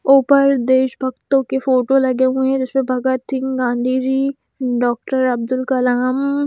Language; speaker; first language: Hindi; native; Hindi